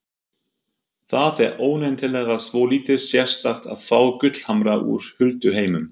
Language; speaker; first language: Icelandic; non-native, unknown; German